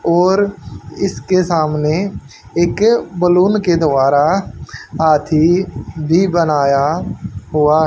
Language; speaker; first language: Hindi; native; Hindi